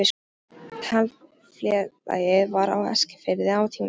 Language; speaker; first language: Icelandic; non-native, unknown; Polish